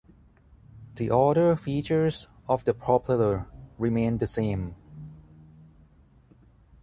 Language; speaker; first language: English; non-native, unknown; Thai